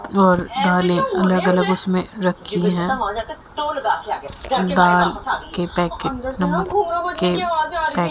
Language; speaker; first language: Hindi; native; Hindi